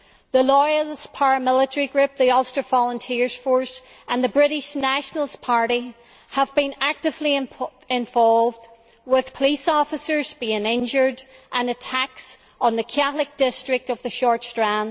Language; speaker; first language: English; native; English